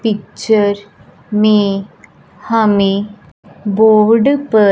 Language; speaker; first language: Hindi; non-native, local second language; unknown